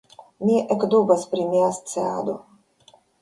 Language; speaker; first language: Esperanto; non-native, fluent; Russian